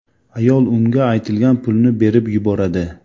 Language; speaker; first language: Uzbek; non-native, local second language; Tajik